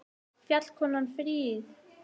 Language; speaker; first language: Icelandic; native; Icelandic